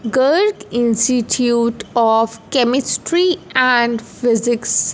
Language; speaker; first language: Hindi; non-native, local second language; Punjabi